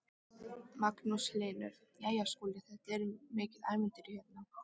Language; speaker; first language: Icelandic; native; Icelandic